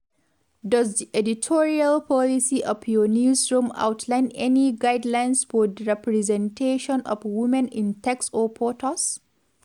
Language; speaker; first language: English; non-native, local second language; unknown